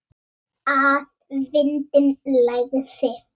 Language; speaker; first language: Icelandic; native; Icelandic